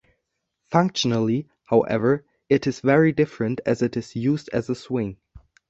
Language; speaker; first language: English; non-native, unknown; German